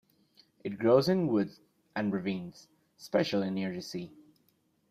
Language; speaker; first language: English; non-native, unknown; Spanish